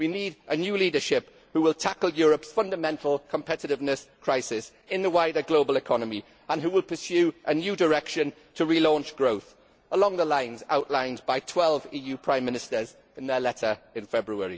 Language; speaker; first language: English; native; English